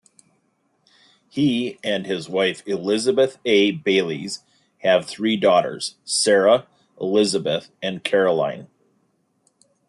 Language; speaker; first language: English; native; English